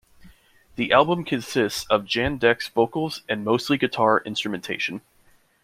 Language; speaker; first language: English; native; English